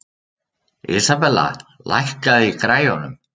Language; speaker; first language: Icelandic; native; Icelandic